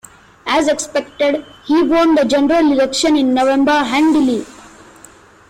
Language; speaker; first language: English; native; English